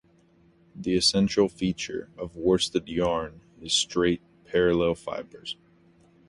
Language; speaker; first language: English; native; English